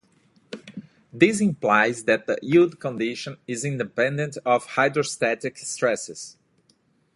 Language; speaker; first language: English; native; English